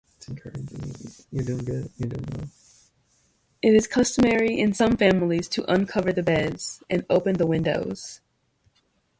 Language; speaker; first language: English; native; English